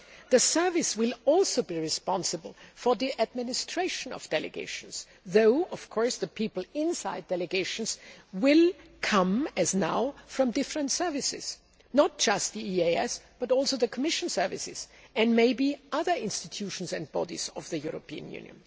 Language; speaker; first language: English; non-native, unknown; German